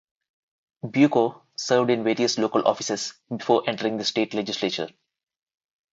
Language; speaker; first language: English; non-native, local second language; Telugu